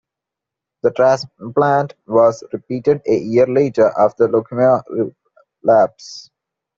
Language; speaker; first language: English; non-native, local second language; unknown